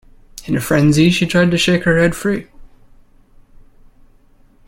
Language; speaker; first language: English; native; English